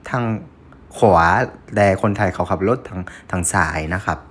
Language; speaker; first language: Thai; non-native, fluent; Vietnamese